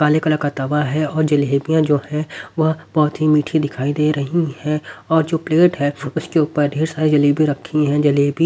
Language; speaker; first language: Hindi; native; Hindi